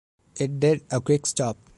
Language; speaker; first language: English; non-native, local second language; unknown